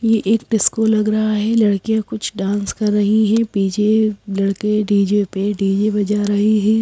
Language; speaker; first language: Hindi; native; Hindi